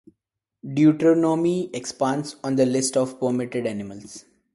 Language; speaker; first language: English; non-native, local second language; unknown